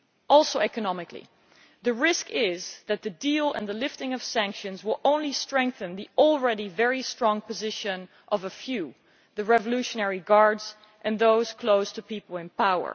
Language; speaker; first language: English; non-native, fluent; Dutch